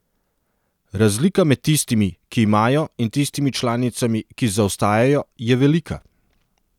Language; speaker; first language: Slovenian; non-native, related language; Serbian